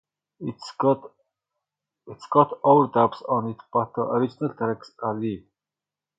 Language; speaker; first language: English; non-native, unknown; Mongolian